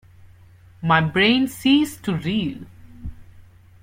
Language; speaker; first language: English; non-native, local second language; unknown